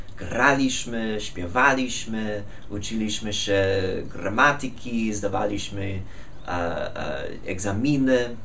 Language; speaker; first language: Polish; non-native, fluent; English